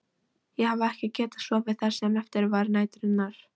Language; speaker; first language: Icelandic; non-native, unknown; Polish